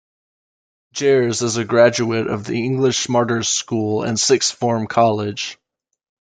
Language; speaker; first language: English; native; English